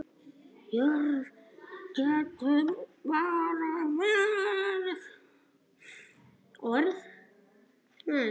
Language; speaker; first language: Icelandic; native; Icelandic